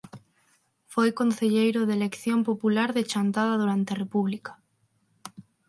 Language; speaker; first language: Galician; non-native, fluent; Spanish